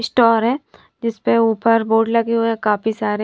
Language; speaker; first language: Hindi; native; Hindi